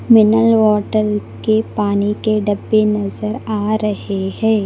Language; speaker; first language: Hindi; non-native, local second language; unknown